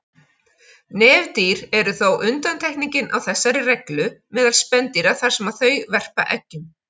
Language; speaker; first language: Icelandic; native; Icelandic